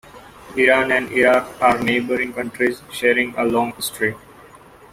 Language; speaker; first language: English; non-native, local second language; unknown